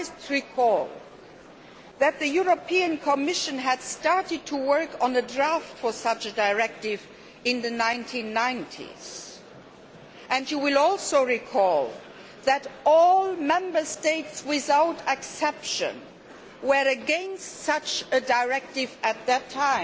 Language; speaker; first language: English; non-native, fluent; Luxembourgish